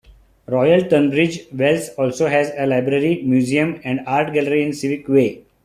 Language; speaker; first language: English; non-native, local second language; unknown